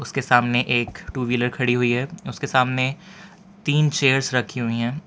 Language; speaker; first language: Hindi; non-native, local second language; Gujarati